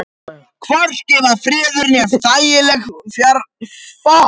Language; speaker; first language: Icelandic; non-native, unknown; Japanese